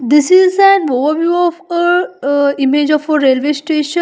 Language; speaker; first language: English; non-native, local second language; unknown